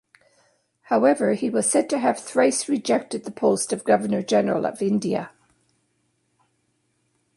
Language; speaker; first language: English; native; English